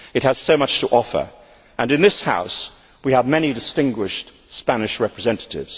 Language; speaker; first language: English; native; English